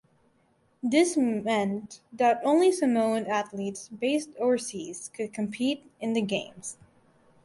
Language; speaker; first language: English; native; English